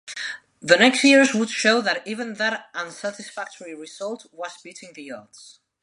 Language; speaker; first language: English; non-native, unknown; Spanish